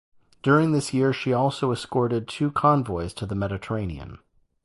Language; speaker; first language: English; native; English